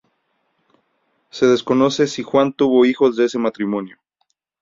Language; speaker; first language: Spanish; native; Spanish